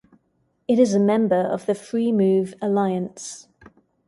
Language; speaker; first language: English; native; English